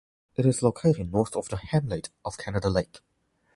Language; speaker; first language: English; non-native, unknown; Chinese